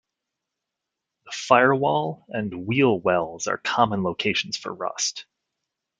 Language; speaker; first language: English; native; English